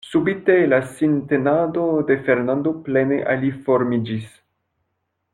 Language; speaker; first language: Esperanto; non-native, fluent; French